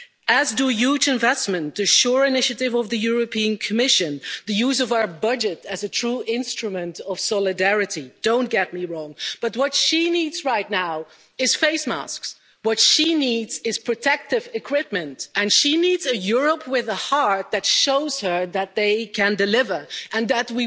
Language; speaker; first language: English; non-native, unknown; Dutch